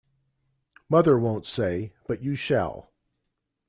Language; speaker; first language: English; native; English